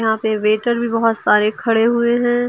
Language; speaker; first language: Hindi; native; Hindi